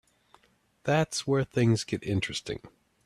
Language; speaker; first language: English; native; English